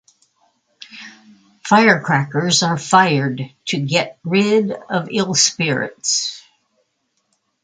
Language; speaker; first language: English; native; English